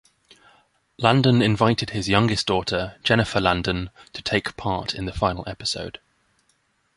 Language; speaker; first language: English; native; English